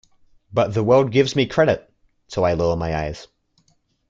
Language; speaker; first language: English; native; English